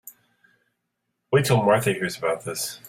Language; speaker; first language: English; native; English